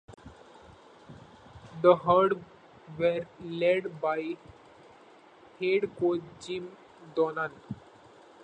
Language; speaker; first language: English; non-native, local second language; Marathi